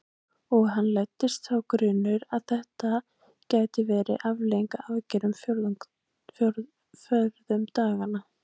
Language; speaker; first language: Icelandic; native; Icelandic